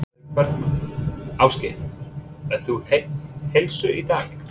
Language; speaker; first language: Icelandic; non-native, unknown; English